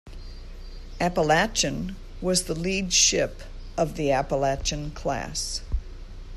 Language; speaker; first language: English; native; English